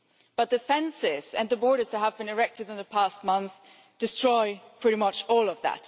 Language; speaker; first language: English; non-native, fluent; German